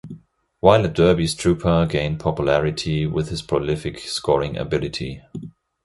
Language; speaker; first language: English; non-native, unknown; German